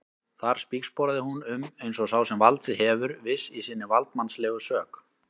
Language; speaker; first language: Icelandic; native; Icelandic